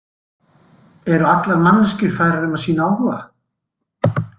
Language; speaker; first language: Icelandic; native; Icelandic